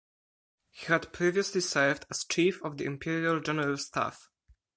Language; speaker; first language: English; non-native, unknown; Polish